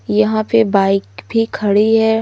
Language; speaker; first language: Hindi; native; Hindi